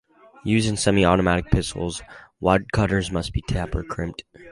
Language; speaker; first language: English; native; English